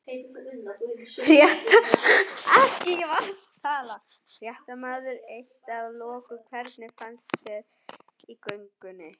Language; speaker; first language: Icelandic; non-native, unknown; German